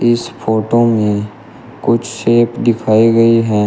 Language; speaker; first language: Hindi; native; Hindi